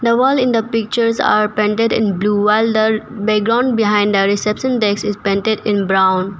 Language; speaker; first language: English; non-native, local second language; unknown